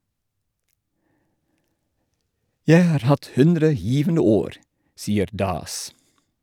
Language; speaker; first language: Norwegian; non-native, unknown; Dutch